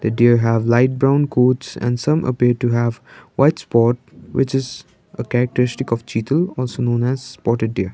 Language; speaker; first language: English; non-native, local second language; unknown